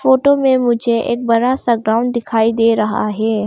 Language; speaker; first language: Hindi; non-native, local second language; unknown